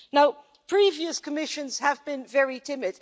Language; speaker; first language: English; non-native, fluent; Dutch